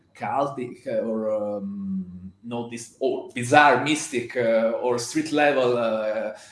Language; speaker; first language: English; non-native, fluent; Italian